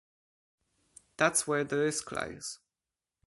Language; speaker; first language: English; non-native, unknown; Polish